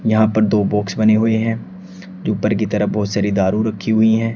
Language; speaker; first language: Hindi; native; Hindi